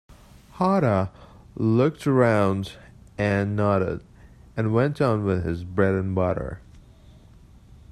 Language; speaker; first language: English; native; English